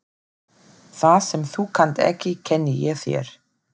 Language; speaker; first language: Icelandic; non-native, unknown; German